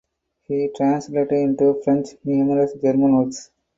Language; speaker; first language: English; non-native, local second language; Tamil